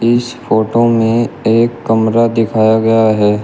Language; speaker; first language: Hindi; native; Hindi